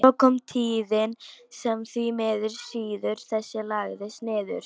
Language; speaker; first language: Icelandic; non-native, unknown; Polish